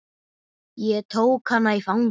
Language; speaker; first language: Icelandic; native; Icelandic